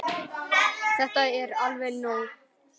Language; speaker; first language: Icelandic; native; Icelandic